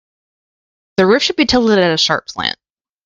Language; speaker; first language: English; native; English